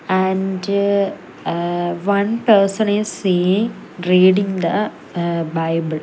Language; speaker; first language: English; non-native, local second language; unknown